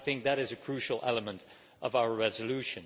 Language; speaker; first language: English; non-native, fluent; Dutch